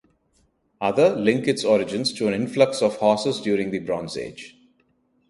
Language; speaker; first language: English; non-native, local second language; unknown